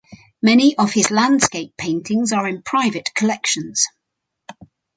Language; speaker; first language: English; native; English